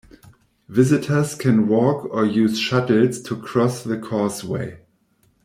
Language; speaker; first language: English; non-native, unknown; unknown